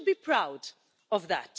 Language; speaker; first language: English; non-native, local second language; Maltese